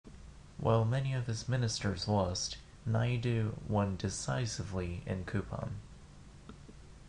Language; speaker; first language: English; non-native, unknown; Japanese